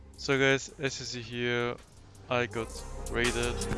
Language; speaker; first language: English; non-native, fluent; German